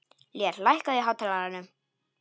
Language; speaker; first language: Icelandic; non-native, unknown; Polish